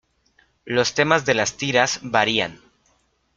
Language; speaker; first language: Spanish; native; Spanish